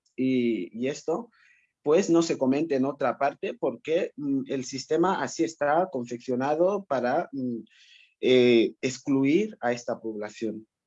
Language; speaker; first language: Spanish; non-native, local second language; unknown